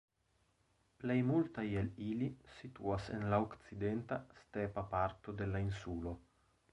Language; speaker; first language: Esperanto; non-native, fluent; Italian